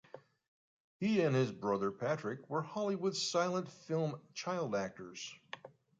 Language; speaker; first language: English; native; English